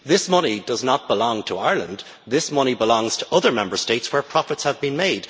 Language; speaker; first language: English; native; English